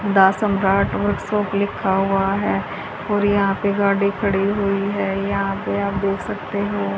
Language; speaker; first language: Hindi; native; Hindi